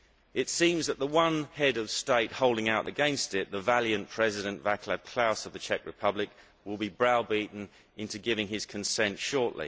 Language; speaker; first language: English; native; English